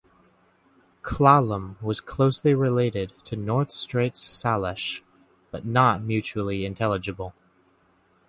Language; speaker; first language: English; native; English